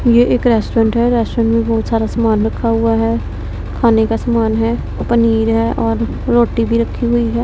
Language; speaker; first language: Hindi; non-native, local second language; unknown